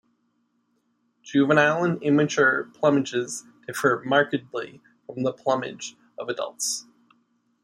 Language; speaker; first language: English; native; English